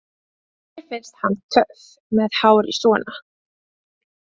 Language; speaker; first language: Icelandic; non-native, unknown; Latvian